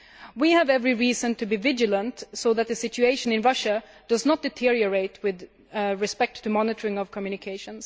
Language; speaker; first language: English; non-native, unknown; Swedish